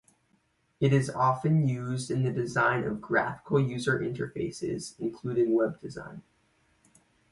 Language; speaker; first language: English; native; English